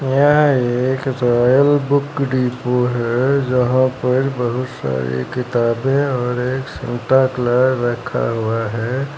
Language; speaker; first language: Hindi; native; Hindi